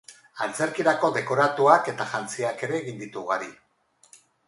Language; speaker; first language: Basque; non-native, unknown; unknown